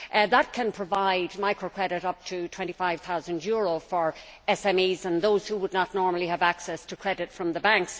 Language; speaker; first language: English; native; English